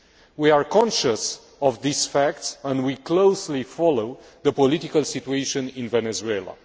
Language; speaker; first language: English; non-native, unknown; Romanian